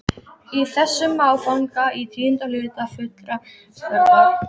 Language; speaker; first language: Icelandic; native; Icelandic